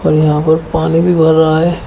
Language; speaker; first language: Hindi; native; Hindi